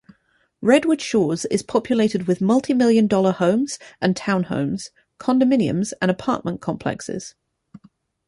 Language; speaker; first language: English; native; English